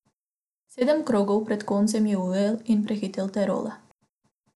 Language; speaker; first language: Slovenian; non-native, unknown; Macedonian